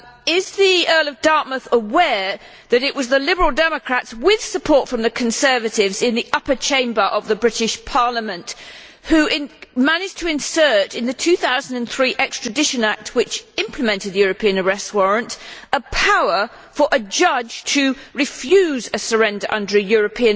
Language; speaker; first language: English; native; English